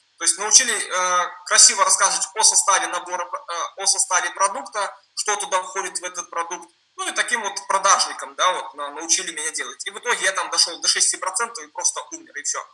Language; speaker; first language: Russian; non-native, related language; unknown